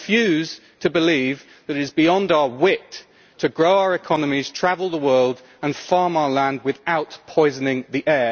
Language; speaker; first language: English; native; English